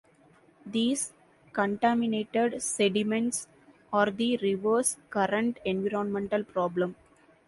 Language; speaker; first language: English; non-native, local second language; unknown